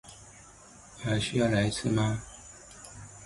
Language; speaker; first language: English; non-native, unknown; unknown